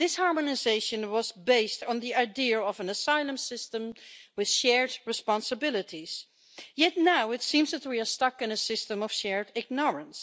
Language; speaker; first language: English; non-native, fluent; Dutch